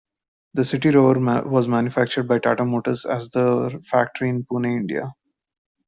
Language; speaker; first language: English; non-native, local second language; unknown